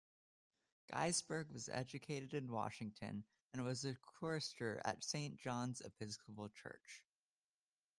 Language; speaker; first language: English; native; English